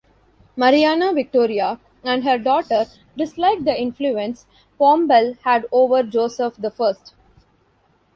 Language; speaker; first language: English; non-native, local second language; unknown